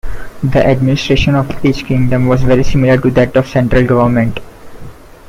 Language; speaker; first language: English; non-native, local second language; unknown